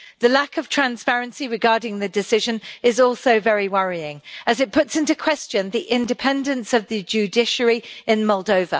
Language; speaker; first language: English; native; English